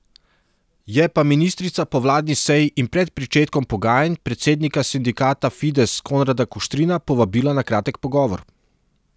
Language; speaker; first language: Slovenian; non-native, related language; Serbian